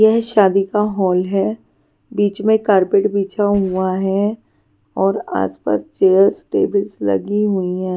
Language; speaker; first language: Hindi; non-native, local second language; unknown